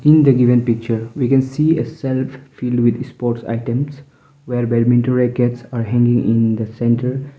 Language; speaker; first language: English; non-native, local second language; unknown